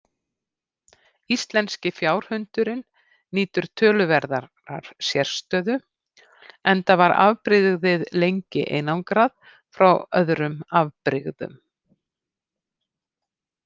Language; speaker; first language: Icelandic; native; Icelandic